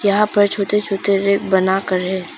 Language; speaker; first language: Hindi; non-native, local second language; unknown